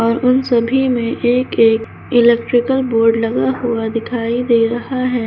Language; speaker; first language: Hindi; native; Hindi